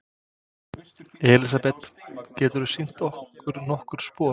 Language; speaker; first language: Icelandic; non-native, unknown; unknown